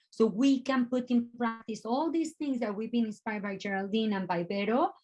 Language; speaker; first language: English; non-native, fluent; Spanish